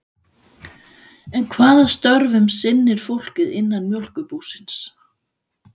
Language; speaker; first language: Icelandic; non-native, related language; Danish